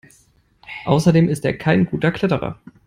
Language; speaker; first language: English; non-native, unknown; German